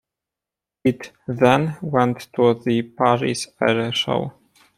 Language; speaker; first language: English; non-native, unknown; Polish